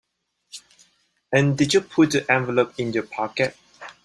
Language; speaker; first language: English; non-native, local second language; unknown